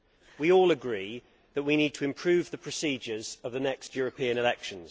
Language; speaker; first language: English; native; English